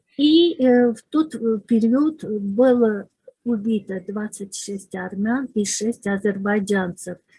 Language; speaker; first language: Russian; non-native, local second language; Azerbaijani